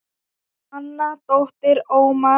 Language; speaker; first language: Icelandic; non-native, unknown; Thai